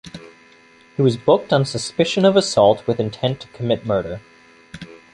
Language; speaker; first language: English; native; English